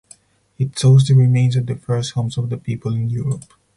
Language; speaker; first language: English; non-native, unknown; Spanish